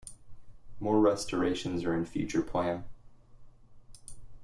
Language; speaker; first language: English; native; English